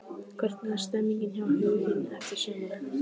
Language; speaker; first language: Icelandic; native; Icelandic